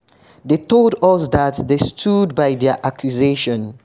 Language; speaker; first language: English; non-native, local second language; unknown